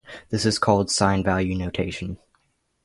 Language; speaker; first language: English; native; English